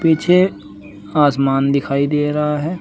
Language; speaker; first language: Hindi; native; Hindi